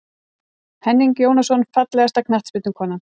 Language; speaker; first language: Icelandic; native; Icelandic